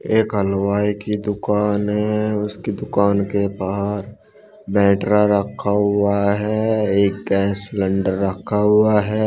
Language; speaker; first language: Hindi; native; Hindi